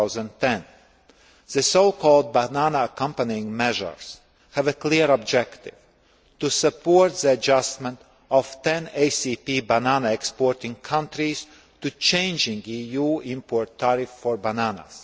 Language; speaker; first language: English; non-native, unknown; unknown